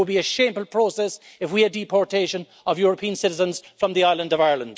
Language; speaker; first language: English; native; English